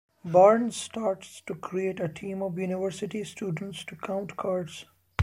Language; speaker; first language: English; non-native, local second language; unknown